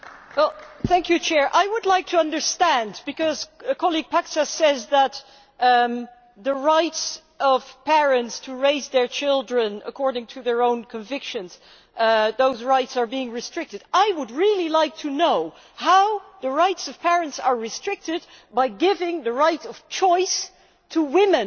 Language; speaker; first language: English; non-native, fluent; Dutch